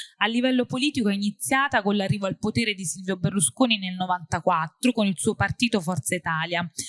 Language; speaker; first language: Italian; native; Italian